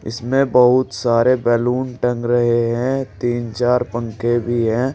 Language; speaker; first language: Hindi; native; Hindi